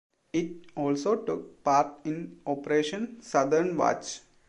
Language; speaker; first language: English; non-native, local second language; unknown